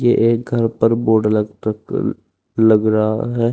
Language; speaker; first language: Hindi; native; Hindi